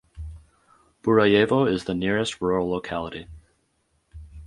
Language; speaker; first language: English; native; English